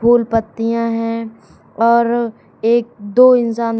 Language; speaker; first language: Hindi; native; Hindi